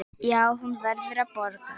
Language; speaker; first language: Icelandic; native; Icelandic